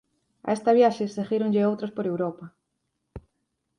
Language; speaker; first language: Galician; native; Galician